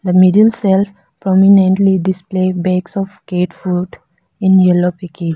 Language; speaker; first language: English; non-native, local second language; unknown